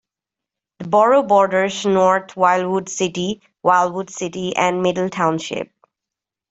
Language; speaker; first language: English; native; English